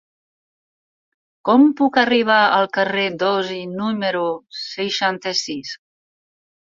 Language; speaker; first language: Catalan; non-native, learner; Spanish